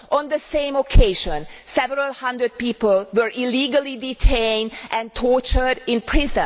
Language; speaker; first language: English; non-native, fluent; Hungarian